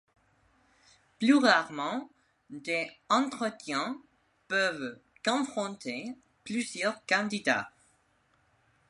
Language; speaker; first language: French; non-native, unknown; Spanish